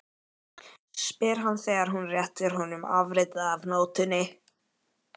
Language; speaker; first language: Icelandic; native; Icelandic